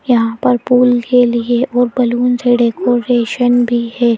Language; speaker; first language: Hindi; native; Hindi